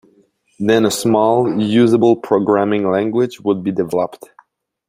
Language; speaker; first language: English; non-native, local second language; French